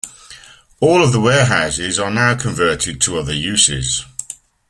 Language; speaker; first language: English; native; English